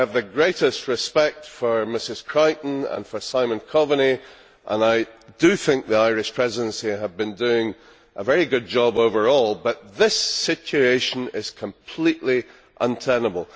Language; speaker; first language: English; native; English